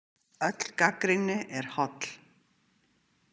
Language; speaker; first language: Icelandic; native; Icelandic